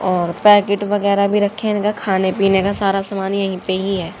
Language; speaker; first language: Hindi; native; Hindi